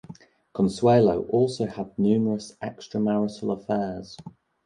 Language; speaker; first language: English; native; English